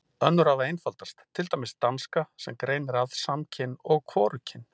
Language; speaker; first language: Icelandic; native; Icelandic